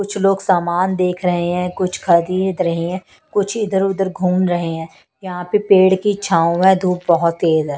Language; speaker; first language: Hindi; non-native, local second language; Punjabi